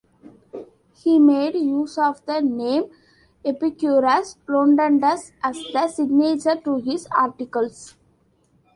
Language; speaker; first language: English; non-native, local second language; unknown